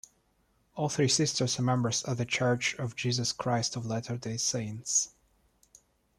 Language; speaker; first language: English; non-native, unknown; Russian